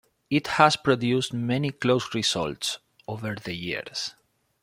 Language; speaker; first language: English; non-native, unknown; Spanish